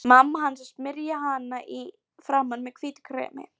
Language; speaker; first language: Icelandic; non-native, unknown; Polish